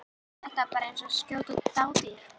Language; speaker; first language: Icelandic; native; Icelandic